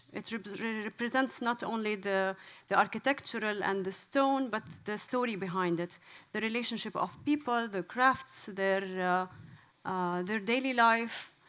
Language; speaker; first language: English; non-native, fluent; Arabic